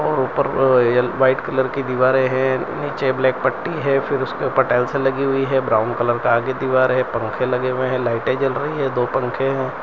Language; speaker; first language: Hindi; non-native, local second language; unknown